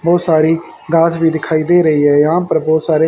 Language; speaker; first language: Hindi; native; Hindi